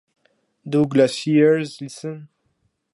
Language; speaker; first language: English; non-native, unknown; French